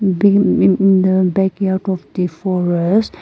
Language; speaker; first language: English; non-native, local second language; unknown